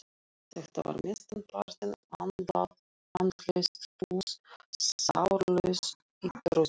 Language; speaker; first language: Icelandic; non-native, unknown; Russian